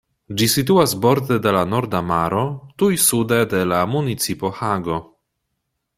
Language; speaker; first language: Esperanto; non-native, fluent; Polish